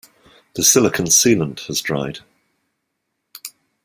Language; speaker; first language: English; native; English